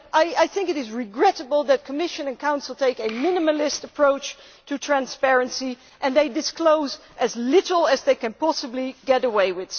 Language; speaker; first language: English; non-native, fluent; Dutch